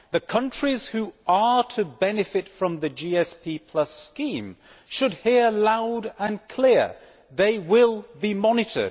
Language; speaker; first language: English; native; English